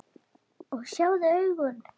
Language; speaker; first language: Icelandic; native; Icelandic